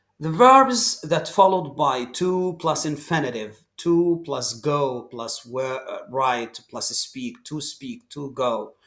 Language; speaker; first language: English; non-native, fluent; Arabic